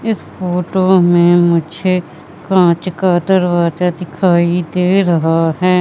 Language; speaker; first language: Hindi; native; Hindi